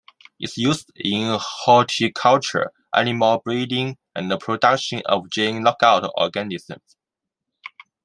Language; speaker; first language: English; non-native, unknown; Chinese